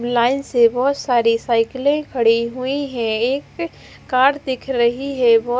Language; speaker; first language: Hindi; non-native, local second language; Punjabi